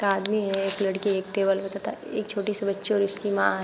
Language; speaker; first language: Hindi; native; Hindi